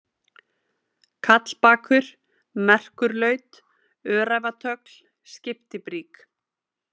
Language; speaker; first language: Icelandic; native; Icelandic